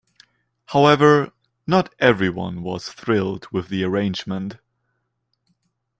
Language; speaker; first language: English; non-native, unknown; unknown